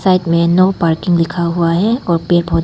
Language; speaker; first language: Hindi; non-native, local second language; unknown